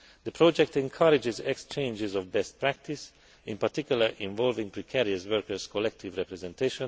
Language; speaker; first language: English; non-native, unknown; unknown